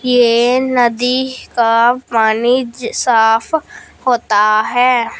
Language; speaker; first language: Hindi; non-native, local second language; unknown